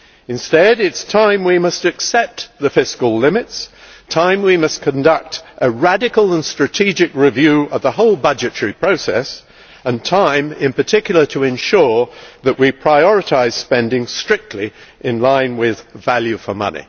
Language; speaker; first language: English; native; English